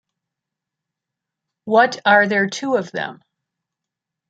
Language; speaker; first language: English; native; English